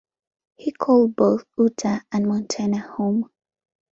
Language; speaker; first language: English; non-native, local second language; Ganda